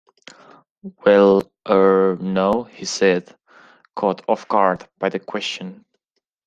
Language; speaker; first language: English; non-native, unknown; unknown